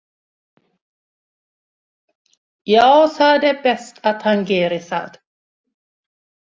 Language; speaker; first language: Icelandic; non-native, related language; Swedish